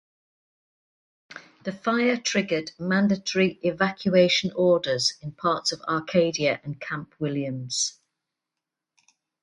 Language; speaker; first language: English; native; English